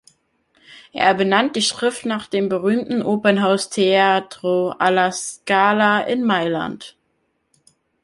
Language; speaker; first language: German; native; German